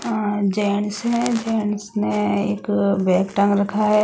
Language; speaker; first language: Hindi; non-native, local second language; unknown